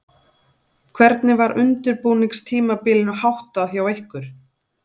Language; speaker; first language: Icelandic; native; Icelandic